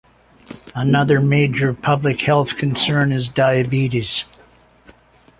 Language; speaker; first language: English; native; English